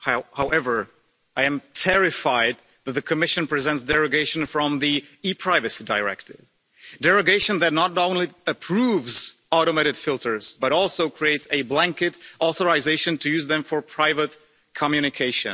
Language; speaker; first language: English; non-native, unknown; Czech